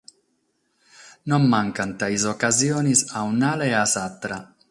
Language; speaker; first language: Sardinian; non-native, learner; Catalan